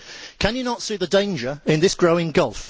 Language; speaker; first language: English; native; English